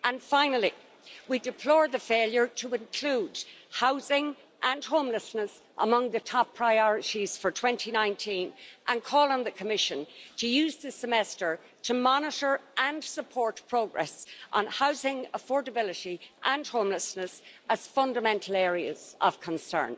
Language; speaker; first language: English; native; English